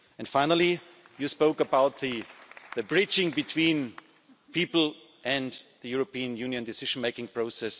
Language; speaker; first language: English; non-native, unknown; German